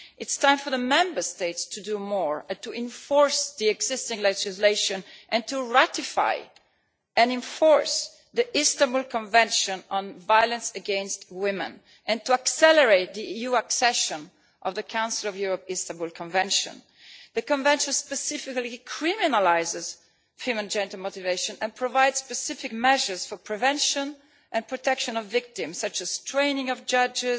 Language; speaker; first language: English; non-native, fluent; Italian